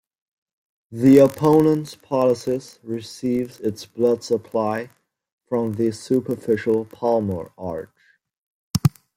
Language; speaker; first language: English; non-native, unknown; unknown